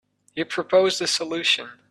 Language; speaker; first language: English; native; English